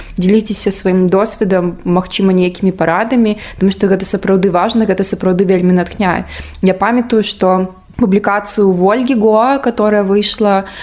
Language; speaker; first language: Belarusian; non-native, local second language; Russian